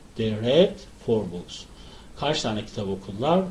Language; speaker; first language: English; non-native, fluent; Turkish